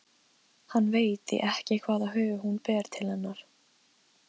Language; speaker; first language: Icelandic; non-native, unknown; Polish